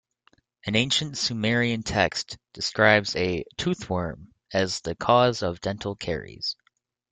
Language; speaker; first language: English; native; English